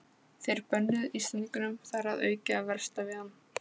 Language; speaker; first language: Icelandic; non-native, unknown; Polish